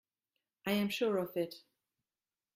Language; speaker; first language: English; non-native, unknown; German